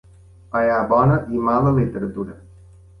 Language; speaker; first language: Catalan; native; Catalan